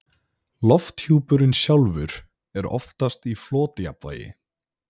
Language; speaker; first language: Icelandic; native; Icelandic